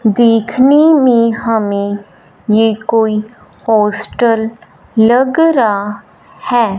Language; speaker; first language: Hindi; non-native, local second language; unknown